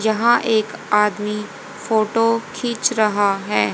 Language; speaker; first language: Hindi; native; Hindi